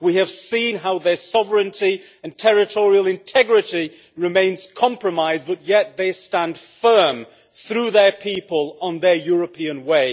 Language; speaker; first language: English; native; English